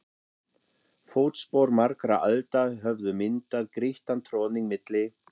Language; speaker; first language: Icelandic; non-native, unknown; German